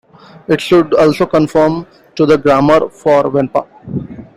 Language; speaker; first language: English; non-native, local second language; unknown